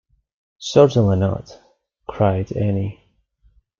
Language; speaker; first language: English; non-native, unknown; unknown